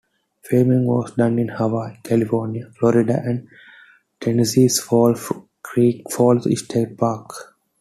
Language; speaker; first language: English; non-native, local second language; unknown